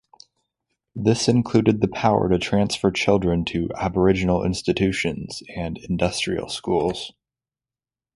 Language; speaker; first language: English; native; English